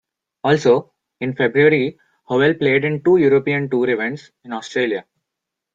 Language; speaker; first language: English; non-native, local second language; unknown